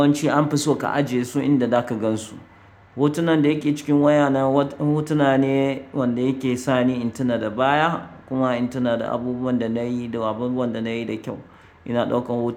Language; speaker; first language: Hausa; native; Hausa